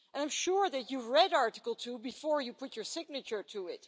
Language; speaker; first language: English; non-native, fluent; Dutch